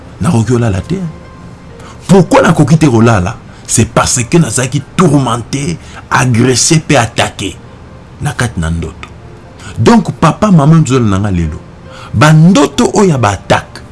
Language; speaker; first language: Lingala; native; Lingala